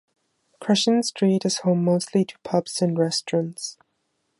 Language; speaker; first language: English; non-native, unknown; German